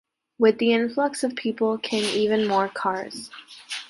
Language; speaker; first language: English; native; English